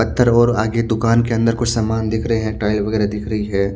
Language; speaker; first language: Hindi; native; Hindi